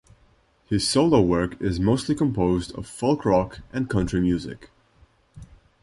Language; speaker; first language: English; non-native, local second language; Maltese